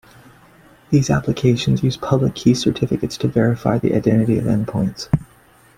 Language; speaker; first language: English; native; English